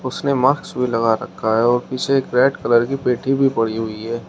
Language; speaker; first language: Hindi; native; Hindi